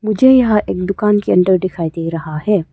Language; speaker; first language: Hindi; early bilingual, other home language; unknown